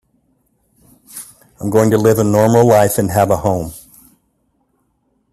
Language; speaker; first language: English; native; English